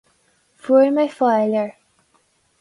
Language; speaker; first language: Irish; non-native, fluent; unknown